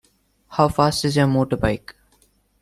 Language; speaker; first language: English; non-native, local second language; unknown